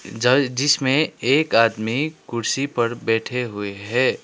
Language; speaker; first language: Hindi; non-native, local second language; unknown